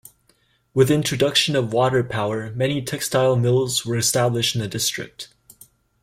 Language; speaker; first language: English; native; English